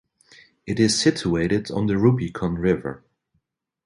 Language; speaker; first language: English; non-native, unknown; Dutch